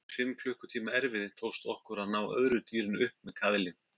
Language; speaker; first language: Icelandic; native; Icelandic